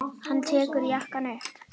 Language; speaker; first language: Icelandic; native; Icelandic